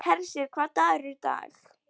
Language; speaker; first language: Icelandic; non-native, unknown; Polish